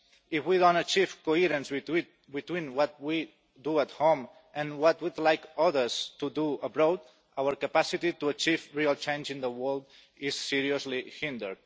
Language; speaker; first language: English; non-native, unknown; Catalan